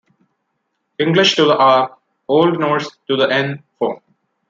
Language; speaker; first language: English; non-native, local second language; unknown